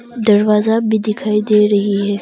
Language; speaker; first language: Hindi; non-native, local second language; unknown